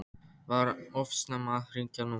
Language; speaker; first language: Icelandic; non-native, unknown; Polish